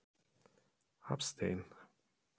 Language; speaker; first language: Icelandic; non-native, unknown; German